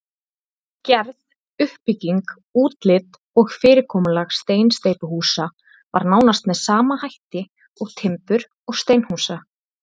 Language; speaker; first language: Icelandic; native; Icelandic